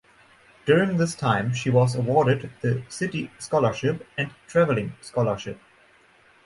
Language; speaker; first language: English; non-native, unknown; German